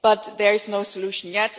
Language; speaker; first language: English; non-native, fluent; German